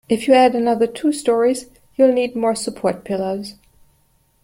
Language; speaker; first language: English; non-native, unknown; German